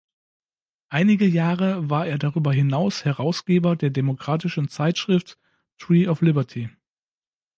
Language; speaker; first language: German; native; German